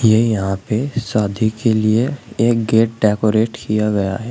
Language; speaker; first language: Hindi; native; Hindi